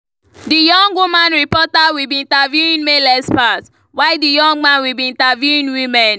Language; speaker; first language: English; non-native, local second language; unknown